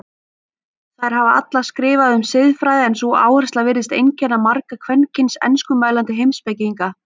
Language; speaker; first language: Icelandic; native; Icelandic